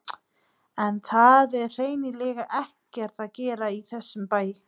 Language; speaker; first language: Icelandic; non-native, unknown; Nepali